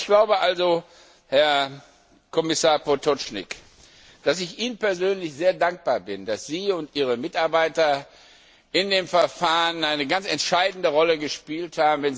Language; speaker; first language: German; non-native, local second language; Luxembourgish